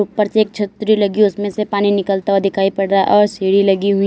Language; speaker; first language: Hindi; native; Hindi